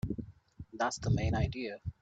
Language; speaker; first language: English; non-native, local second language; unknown